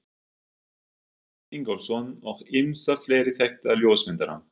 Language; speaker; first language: Icelandic; non-native, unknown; German